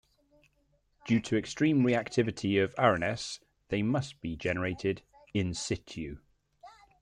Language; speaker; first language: English; native; English